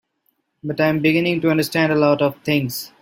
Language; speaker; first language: English; non-native, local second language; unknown